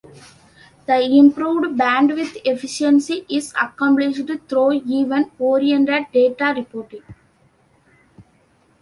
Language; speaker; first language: English; non-native, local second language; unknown